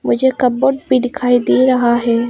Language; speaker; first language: Hindi; non-native, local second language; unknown